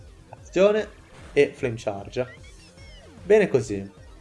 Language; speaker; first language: Italian; native; Italian